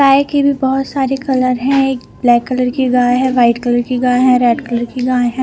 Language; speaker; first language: Hindi; non-native, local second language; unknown